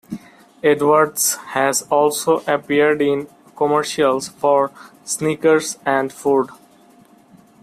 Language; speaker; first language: English; non-native, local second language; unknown